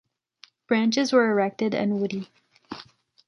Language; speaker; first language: English; native; English